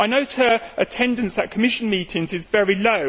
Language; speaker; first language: English; native; English